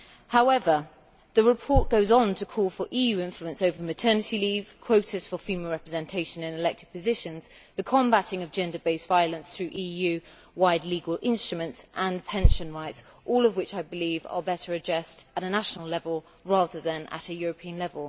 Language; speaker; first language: English; native; English